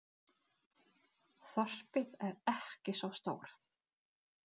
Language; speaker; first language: Icelandic; non-native, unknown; Czech